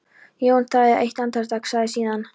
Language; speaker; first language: Icelandic; non-native, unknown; Polish